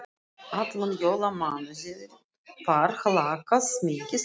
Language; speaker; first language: Icelandic; non-native, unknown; Russian